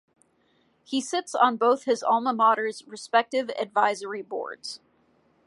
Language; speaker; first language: English; native; English